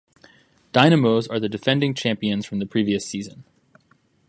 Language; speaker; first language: English; native; English